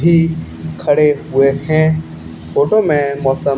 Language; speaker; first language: Hindi; native; Hindi